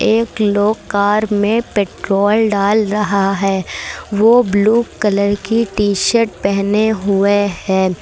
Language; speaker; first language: Hindi; native; Hindi